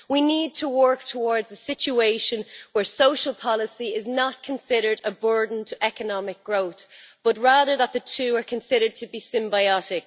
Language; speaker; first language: English; native; English